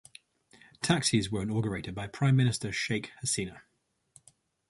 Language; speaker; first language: English; native; English